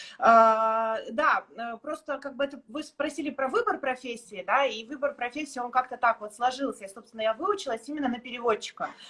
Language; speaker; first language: Russian; native; Russian